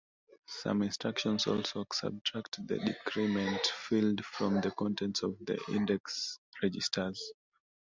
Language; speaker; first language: English; non-native, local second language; Swahili